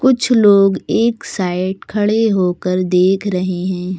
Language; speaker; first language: Hindi; native; Hindi